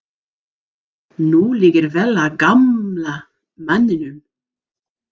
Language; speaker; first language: Icelandic; non-native, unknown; English